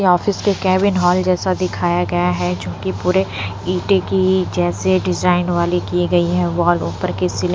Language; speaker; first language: Hindi; non-native, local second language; Punjabi